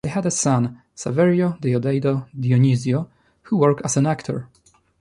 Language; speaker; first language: English; non-native, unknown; Polish